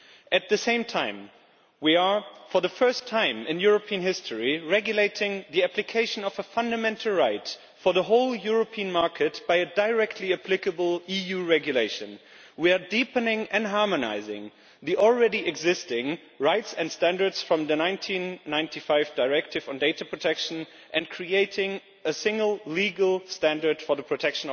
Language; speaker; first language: English; non-native, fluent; German